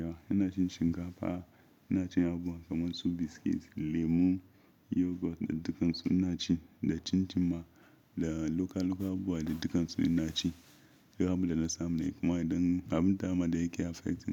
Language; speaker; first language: Hausa; non-native, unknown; Yoruba